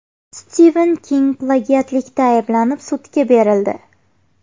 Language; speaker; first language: Uzbek; native; Uzbek